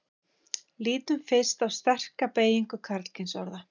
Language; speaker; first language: Icelandic; native; Icelandic